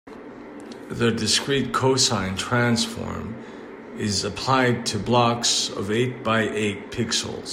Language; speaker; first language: English; native; English